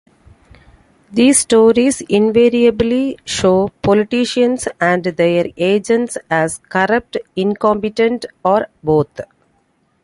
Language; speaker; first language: English; non-native, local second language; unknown